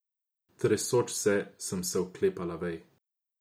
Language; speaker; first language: Slovenian; non-native, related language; Croatian